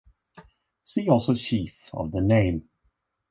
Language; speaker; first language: English; non-native, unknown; Swedish